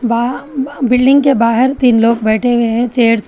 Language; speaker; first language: Hindi; non-native, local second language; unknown